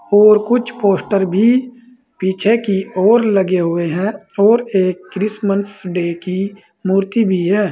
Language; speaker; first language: Hindi; native; Hindi